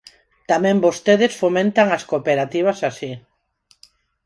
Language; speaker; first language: Galician; non-native, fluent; Spanish